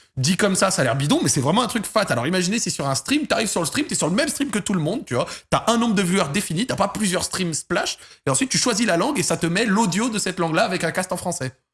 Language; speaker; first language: French; native; French